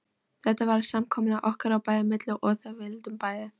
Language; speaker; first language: Icelandic; non-native, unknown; Polish